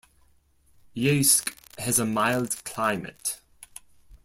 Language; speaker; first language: English; non-native, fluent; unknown